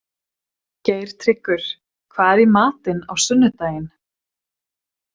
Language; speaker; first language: Icelandic; non-native, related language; Swedish